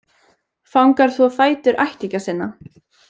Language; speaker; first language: Icelandic; native; Icelandic